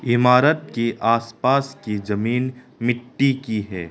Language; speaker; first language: Hindi; non-native, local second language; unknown